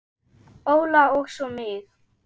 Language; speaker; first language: Icelandic; non-native, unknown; German